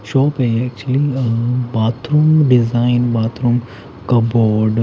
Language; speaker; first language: Hindi; native; Hindi